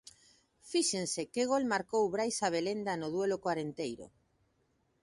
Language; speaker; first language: Galician; native; Galician